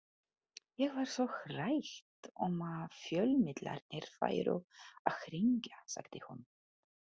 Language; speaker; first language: Icelandic; non-native, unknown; Polish